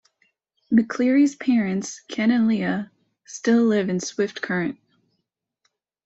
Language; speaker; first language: English; native; English